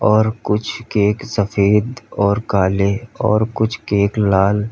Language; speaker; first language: Hindi; native; Hindi